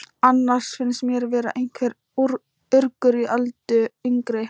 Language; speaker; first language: Icelandic; non-native, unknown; Thai